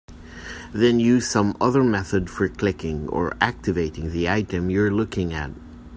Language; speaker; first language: English; non-native, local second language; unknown